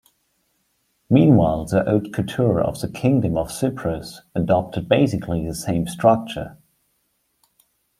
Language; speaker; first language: English; non-native, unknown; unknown